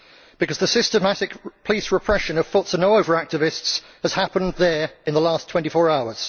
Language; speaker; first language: English; native; English